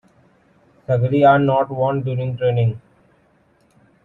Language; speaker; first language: English; non-native, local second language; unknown